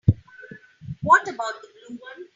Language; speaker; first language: English; non-native, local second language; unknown